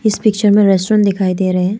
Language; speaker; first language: Hindi; non-native, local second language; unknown